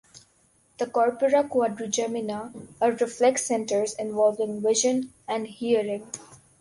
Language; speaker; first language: English; non-native, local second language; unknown